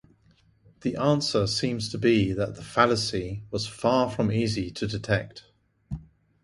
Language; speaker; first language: English; native; English